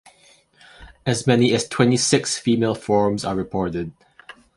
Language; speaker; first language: English; non-native, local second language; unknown